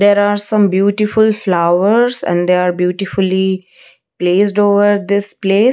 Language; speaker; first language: English; non-native, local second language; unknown